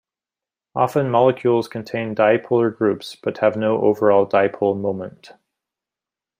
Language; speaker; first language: English; native; English